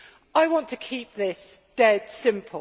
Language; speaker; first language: English; native; English